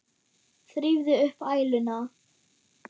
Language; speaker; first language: Icelandic; non-native, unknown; German